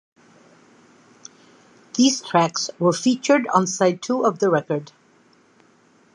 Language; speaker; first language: English; native; English